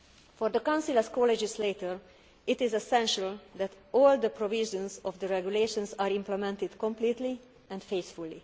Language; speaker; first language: English; non-native, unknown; Hungarian